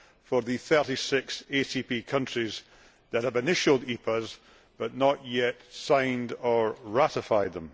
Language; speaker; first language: English; native; English